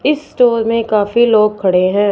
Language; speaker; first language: Hindi; non-native, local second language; Punjabi